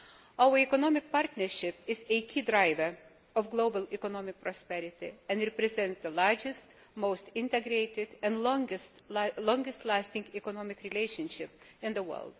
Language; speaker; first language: English; non-native, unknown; Lithuanian